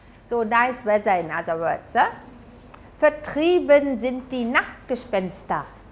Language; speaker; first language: German; native; German